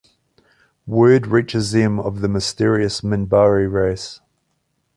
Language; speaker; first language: English; native; English